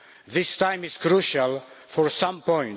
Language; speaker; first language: English; non-native, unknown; Polish